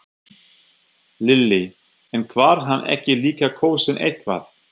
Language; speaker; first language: Icelandic; non-native, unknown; German